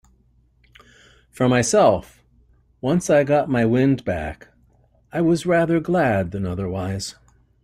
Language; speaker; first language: English; native; English